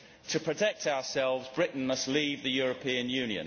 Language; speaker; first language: English; native; English